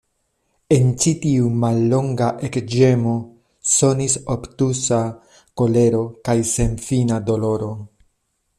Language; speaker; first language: Esperanto; non-native, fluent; Spanish